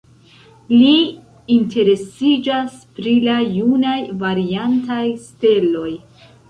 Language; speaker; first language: Esperanto; non-native, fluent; Central Kurdish